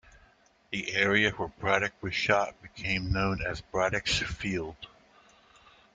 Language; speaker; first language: English; native; English